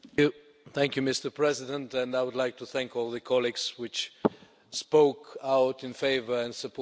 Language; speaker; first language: English; non-native, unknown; Bulgarian